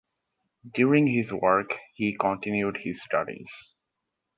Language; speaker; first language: English; non-native, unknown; Bangla